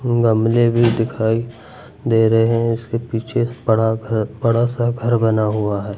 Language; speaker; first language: Hindi; native; Hindi